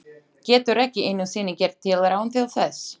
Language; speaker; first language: Icelandic; non-native, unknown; Slovak